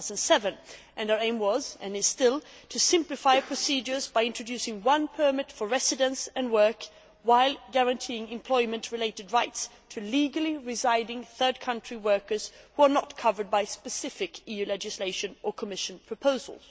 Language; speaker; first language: English; non-native, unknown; Swedish